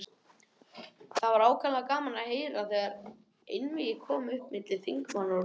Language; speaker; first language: Icelandic; native; Icelandic